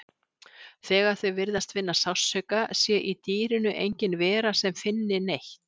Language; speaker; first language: Icelandic; native; Icelandic